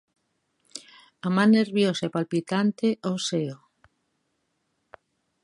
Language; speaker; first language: Galician; native; Galician